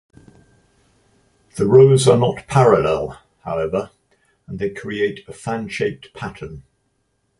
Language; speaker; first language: English; native; English